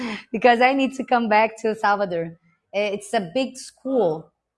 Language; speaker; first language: English; non-native, fluent; Portuguese